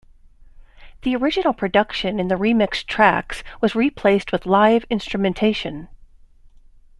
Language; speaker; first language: English; native; English